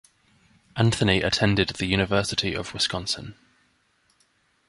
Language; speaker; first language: English; native; English